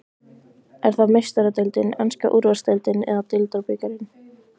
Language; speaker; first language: Icelandic; native; Icelandic